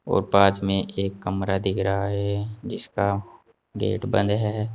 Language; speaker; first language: Hindi; native; Hindi